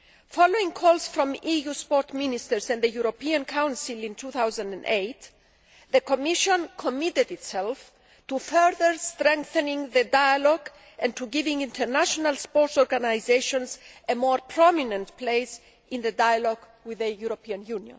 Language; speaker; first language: English; non-native, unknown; Greek